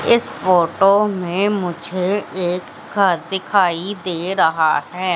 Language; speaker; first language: Hindi; native; Hindi